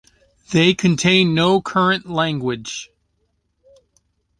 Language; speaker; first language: English; native; English